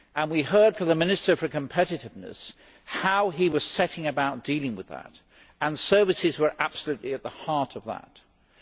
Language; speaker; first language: English; native; English